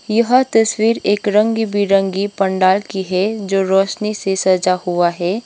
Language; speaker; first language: Hindi; non-native, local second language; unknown